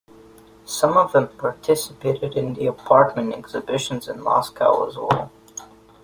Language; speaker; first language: English; native; English